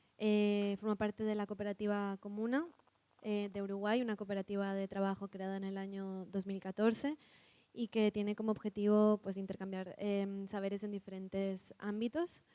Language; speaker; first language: Spanish; native; Spanish